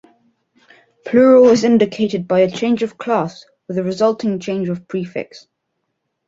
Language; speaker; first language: English; non-native, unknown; French